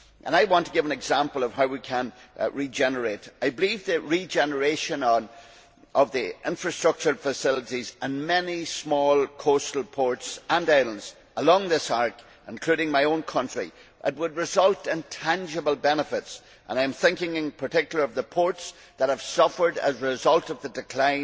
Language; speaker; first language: English; native; English